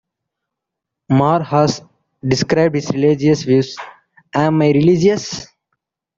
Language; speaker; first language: English; non-native, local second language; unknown